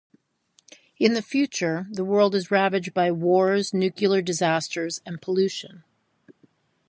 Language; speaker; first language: English; native; English